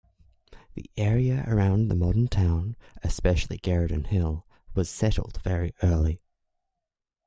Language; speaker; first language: English; native; English